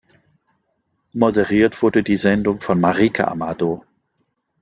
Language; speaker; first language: German; non-native, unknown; French